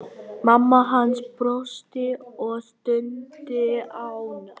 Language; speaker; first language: Icelandic; non-native, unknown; Vietnamese